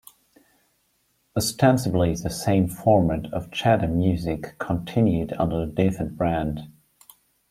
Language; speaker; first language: English; non-native, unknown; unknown